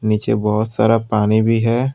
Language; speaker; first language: Hindi; non-native, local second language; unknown